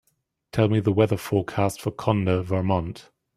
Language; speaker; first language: English; native; English